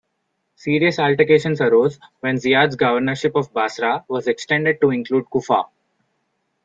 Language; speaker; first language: English; non-native, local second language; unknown